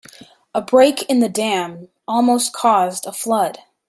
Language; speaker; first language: English; native; English